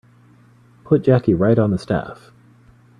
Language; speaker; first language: English; native; English